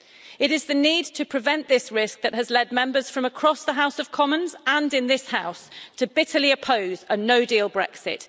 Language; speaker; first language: English; native; English